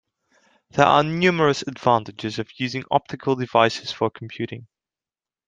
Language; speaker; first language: English; non-native, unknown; Dutch